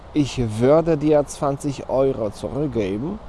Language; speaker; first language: German; non-native, fluent; Polish